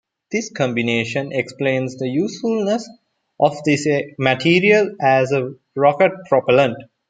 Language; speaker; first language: English; non-native, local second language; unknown